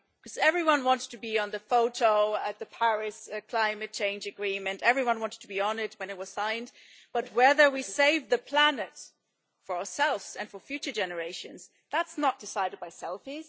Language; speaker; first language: English; non-native, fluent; German